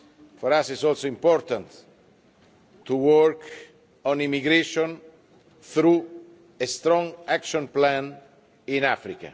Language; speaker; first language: English; non-native, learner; Italian